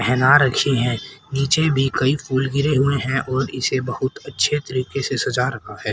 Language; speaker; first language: Hindi; native; Hindi